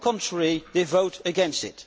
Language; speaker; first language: English; non-native, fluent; Dutch